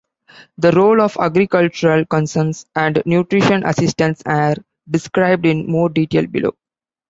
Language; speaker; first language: English; non-native, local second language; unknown